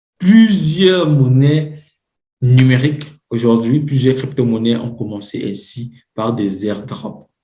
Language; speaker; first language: French; non-native, local second language; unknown